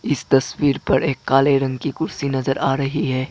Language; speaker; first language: Hindi; non-native, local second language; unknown